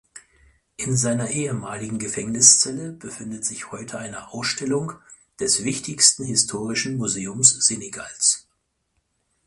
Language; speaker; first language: German; native; German